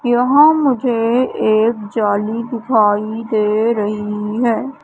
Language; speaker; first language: Hindi; native; Hindi